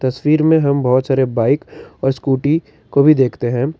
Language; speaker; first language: Hindi; non-native, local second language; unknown